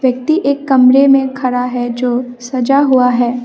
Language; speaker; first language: Hindi; non-native, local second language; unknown